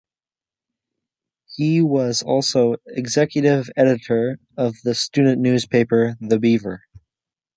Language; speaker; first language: English; native; English